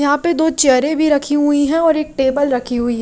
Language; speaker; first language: Hindi; native; Hindi